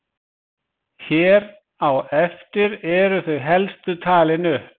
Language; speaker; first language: Icelandic; native; Icelandic